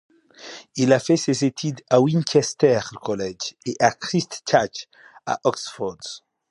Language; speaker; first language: French; non-native, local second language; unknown